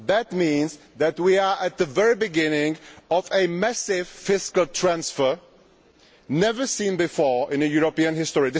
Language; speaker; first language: English; non-native, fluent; Czech